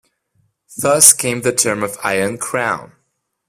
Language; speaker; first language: English; non-native, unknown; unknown